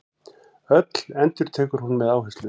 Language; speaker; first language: Icelandic; native; Icelandic